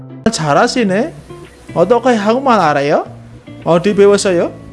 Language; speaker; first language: Korean; non-native, learner; Indonesian